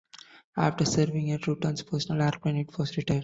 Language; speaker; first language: English; non-native, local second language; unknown